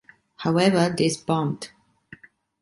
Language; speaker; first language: English; non-native, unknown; Italian